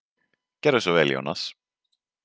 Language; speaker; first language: Icelandic; native; Icelandic